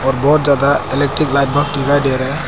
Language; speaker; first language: Hindi; non-native, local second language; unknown